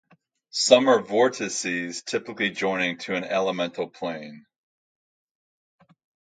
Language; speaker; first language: English; native; English